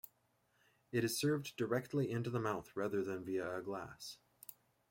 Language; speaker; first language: English; native; English